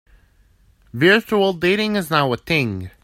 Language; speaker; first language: English; native; English